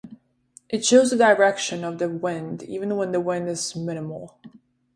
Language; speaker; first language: English; non-native, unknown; Czech